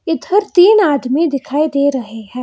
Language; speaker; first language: Hindi; non-native, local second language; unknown